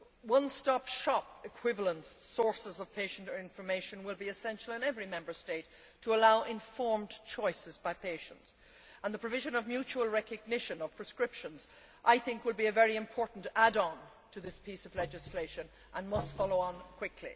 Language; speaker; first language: English; native; English